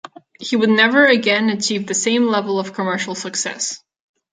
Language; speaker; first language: English; non-native, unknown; Catalan